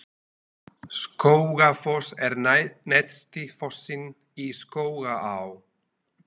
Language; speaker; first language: Icelandic; non-native, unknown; Slovak